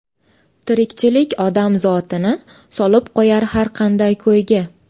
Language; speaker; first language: Uzbek; native; Uzbek